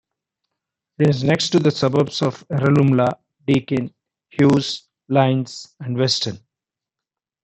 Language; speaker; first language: English; non-native, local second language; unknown